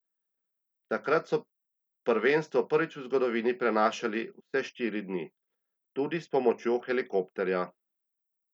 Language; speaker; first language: Slovenian; native; Slovenian